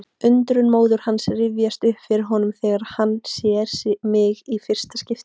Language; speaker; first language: Icelandic; native; Icelandic